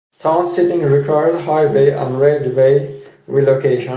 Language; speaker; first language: English; non-native, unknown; Persian